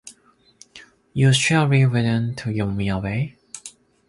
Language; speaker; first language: English; non-native, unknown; Japanese